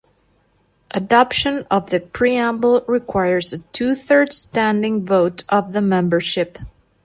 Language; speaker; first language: English; non-native, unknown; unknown